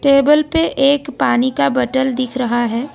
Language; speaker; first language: Hindi; non-native, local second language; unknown